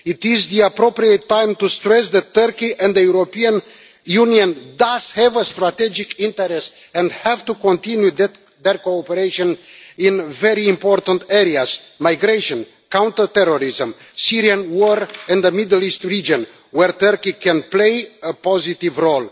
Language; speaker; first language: English; non-native, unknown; Romanian